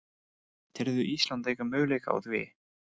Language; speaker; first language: Icelandic; non-native, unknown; English